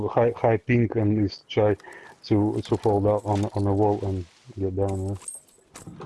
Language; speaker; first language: English; non-native, learner; Russian